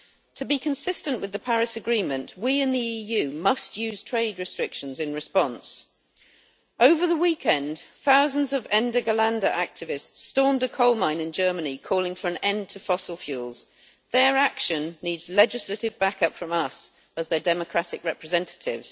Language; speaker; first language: English; native; English